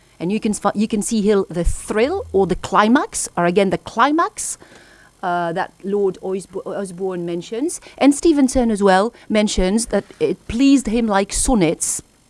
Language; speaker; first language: English; non-native, fluent; French